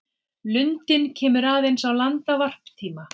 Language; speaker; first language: Icelandic; native; Icelandic